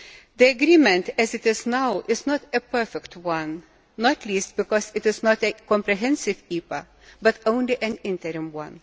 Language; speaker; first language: English; non-native, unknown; Lithuanian